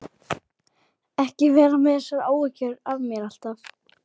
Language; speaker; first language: Icelandic; native; Icelandic